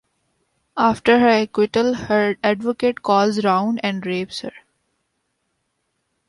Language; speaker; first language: English; non-native, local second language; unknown